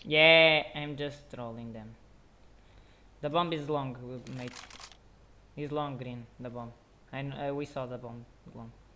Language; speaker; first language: English; non-native, learner; Portuguese